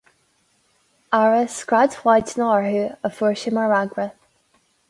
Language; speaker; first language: Irish; non-native, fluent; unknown